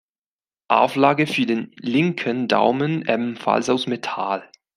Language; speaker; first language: German; non-native, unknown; Spanish